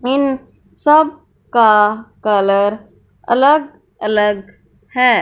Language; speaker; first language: Hindi; non-native, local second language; Punjabi